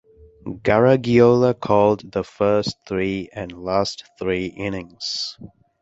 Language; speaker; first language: English; non-native, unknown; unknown